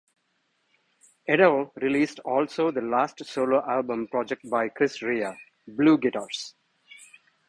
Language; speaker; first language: English; non-native, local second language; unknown